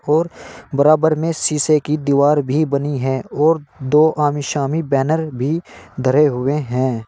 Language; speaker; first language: Hindi; native; Hindi